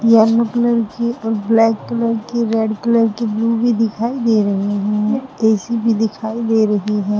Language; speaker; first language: Hindi; native; Hindi